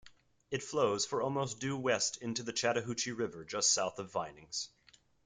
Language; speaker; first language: English; native; English